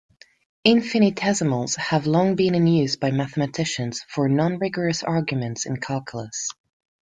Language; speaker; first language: English; non-native, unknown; Spanish